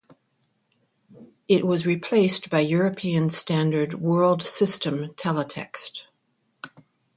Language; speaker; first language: English; native; English